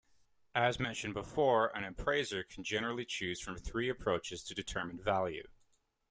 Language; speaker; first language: English; native; English